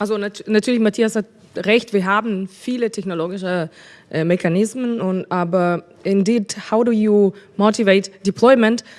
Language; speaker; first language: German; non-native, learner; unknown